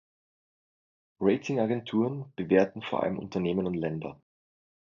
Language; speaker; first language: German; native; German